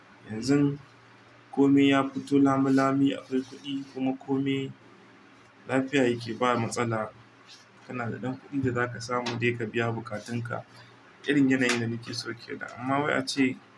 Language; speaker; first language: Hausa; non-native, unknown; Igbo